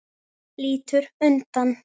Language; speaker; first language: Icelandic; native; Icelandic